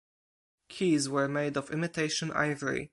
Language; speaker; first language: English; non-native, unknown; Polish